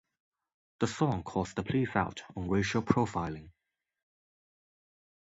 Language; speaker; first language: English; non-native, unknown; Chinese